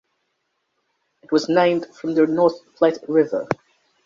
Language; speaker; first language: English; native; English